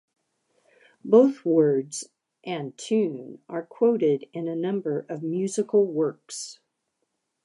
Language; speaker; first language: English; native; English